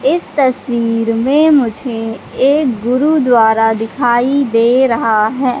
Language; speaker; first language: Hindi; native; Hindi